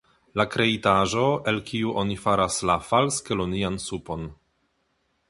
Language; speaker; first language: Esperanto; non-native, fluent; Polish